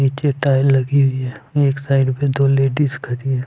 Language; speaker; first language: Hindi; non-native, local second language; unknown